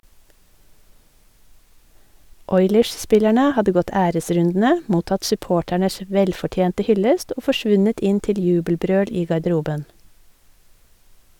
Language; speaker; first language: Norwegian; native; Norwegian